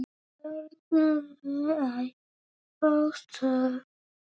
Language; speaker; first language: Icelandic; non-native, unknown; Polish